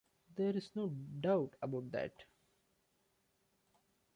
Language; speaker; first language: English; non-native, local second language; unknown